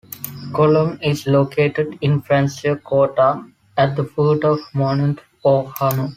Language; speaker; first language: English; non-native, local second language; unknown